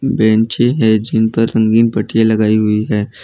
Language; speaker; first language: Hindi; non-native, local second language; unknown